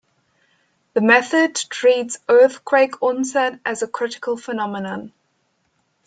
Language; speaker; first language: English; non-native, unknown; German